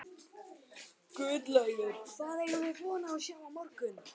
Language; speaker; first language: Icelandic; non-native, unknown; Chinese